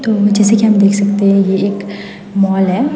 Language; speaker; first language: Hindi; non-native, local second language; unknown